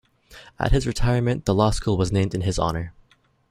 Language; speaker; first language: English; native; English